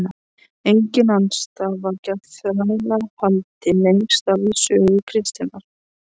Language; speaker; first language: Icelandic; non-native, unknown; Polish